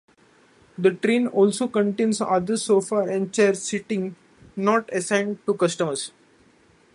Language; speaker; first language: English; non-native, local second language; Marathi